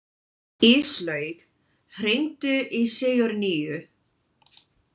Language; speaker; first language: Icelandic; non-native, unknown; English